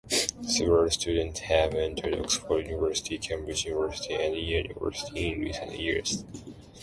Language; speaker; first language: English; non-native, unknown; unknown